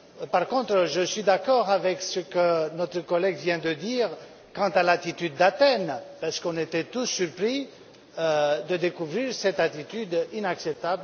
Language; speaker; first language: French; non-native, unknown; Romanian